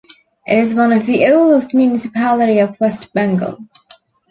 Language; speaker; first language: English; native; English